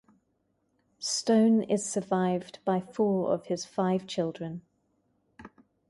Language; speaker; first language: English; native; English